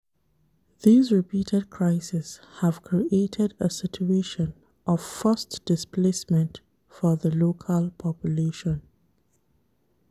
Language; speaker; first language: English; non-native, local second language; Hausa